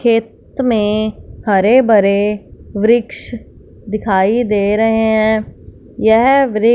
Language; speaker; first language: Hindi; non-native, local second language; Punjabi